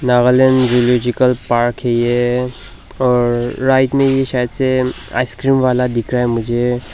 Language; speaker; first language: Hindi; non-native, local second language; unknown